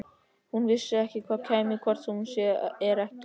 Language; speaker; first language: Icelandic; native; Icelandic